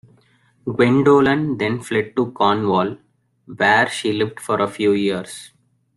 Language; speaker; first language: English; non-native, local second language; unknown